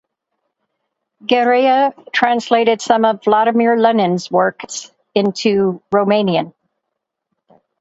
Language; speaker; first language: English; native; English